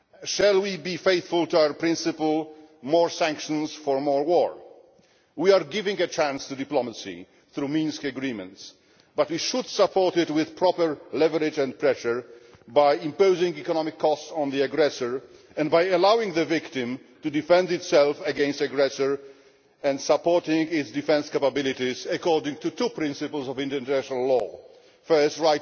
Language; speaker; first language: English; non-native, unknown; Polish